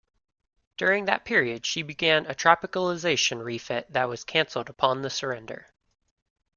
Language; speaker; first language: English; native; English